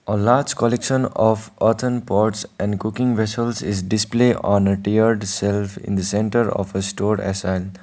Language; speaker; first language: English; non-native, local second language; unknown